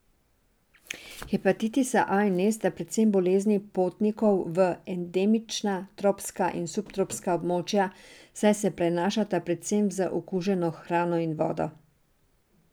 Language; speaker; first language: Slovenian; non-native, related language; Serbian